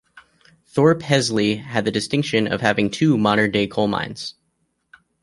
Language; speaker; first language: English; native; English